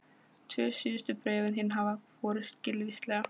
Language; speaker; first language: Icelandic; non-native, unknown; Polish